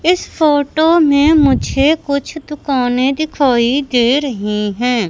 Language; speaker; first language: Hindi; native; Hindi